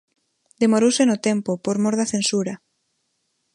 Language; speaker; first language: Galician; non-native, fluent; Spanish